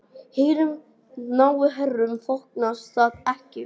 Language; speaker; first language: Icelandic; non-native, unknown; English